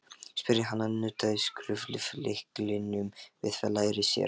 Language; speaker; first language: Icelandic; non-native, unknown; Lithuanian